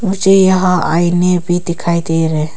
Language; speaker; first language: Hindi; non-native, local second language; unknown